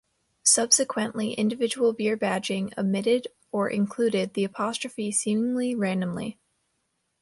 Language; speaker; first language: English; native; English